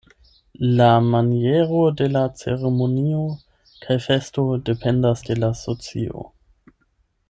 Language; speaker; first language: Esperanto; non-native, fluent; German